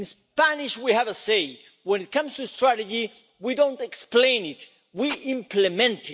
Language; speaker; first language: English; non-native, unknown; Spanish